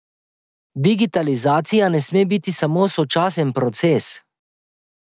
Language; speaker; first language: Slovenian; native; Slovenian